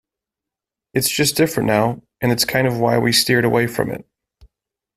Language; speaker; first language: English; native; English